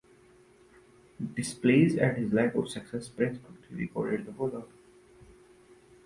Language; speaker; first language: English; non-native, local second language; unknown